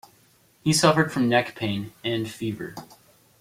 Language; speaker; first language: English; native; English